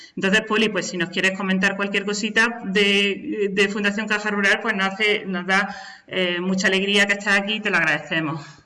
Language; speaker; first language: Spanish; native; Spanish